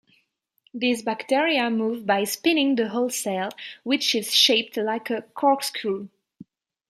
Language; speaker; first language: English; non-native, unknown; French